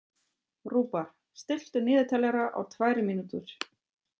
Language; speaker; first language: Icelandic; non-native, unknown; German